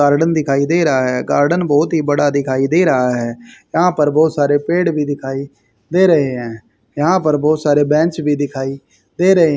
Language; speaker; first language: Hindi; native; Hindi